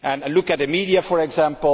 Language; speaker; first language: English; non-native, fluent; Dutch